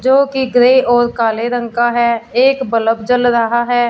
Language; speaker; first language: Hindi; non-native, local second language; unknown